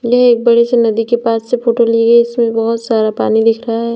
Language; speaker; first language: Hindi; native; Hindi